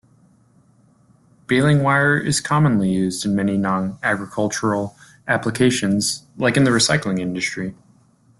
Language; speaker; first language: English; native; English